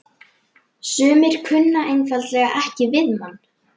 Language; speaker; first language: Icelandic; native; Icelandic